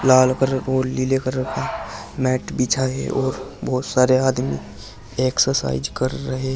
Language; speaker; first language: Hindi; native; Hindi